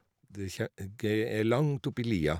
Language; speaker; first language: Norwegian; native; Norwegian